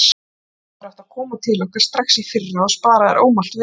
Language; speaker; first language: Icelandic; native; Icelandic